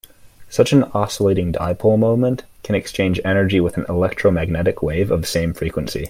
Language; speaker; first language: English; native; English